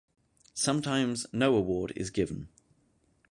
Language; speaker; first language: English; native; English